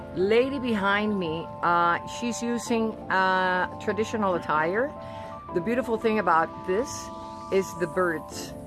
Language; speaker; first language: English; non-native, fluent; Spanish